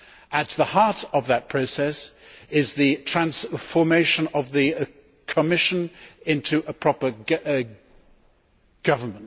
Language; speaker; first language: English; native; English